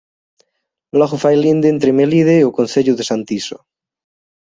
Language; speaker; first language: Galician; native; Galician